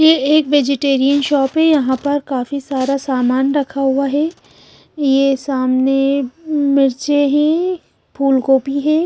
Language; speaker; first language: Hindi; non-native, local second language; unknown